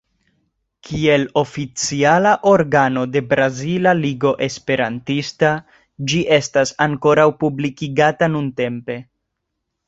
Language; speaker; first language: Esperanto; non-native, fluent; Spanish